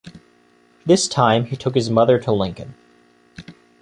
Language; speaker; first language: English; native; English